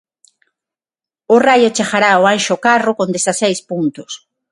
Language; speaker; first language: Galician; non-native, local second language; Spanish